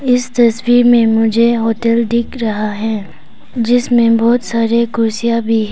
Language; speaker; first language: Hindi; non-native, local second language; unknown